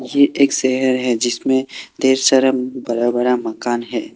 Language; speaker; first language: Hindi; non-native, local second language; Assamese